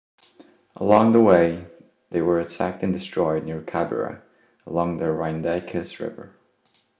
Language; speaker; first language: English; non-native, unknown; Estonian